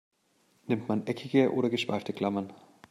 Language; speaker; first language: German; native; German